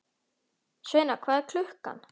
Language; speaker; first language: Icelandic; native; Icelandic